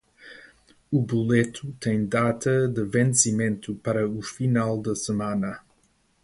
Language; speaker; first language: Portuguese; non-native, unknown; English